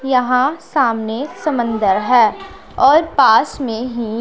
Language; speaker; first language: Hindi; non-native, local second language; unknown